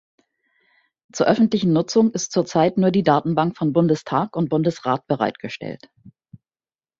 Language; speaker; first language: German; native; German